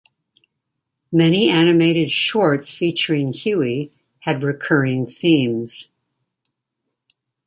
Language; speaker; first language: English; native; English